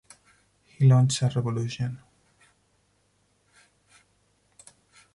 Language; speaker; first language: English; non-native, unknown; Spanish